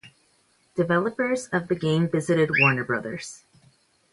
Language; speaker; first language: English; native; English